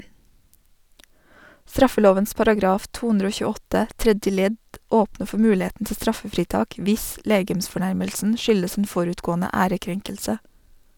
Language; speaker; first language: Norwegian; native; Norwegian